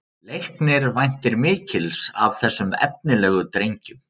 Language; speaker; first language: Icelandic; native; Icelandic